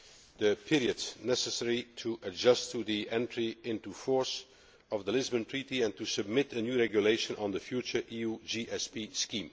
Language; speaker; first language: English; non-native, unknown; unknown